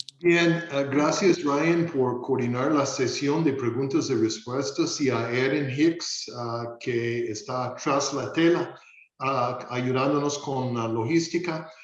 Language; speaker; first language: Spanish; non-native, fluent; English